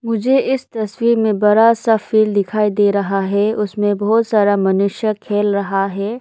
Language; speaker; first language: Hindi; non-native, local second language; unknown